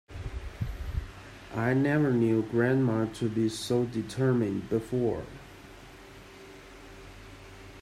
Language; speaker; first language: English; non-native, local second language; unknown